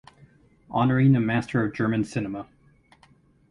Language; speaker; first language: English; native; English